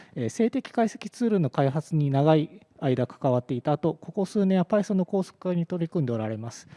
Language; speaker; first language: Japanese; native; Japanese